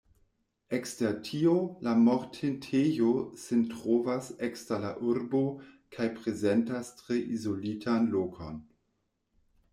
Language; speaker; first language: Esperanto; non-native, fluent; German